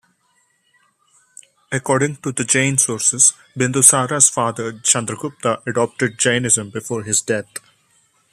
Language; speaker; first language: English; non-native, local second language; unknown